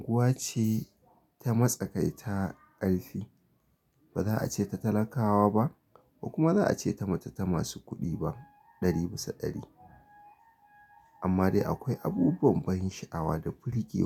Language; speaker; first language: Hausa; native; Hausa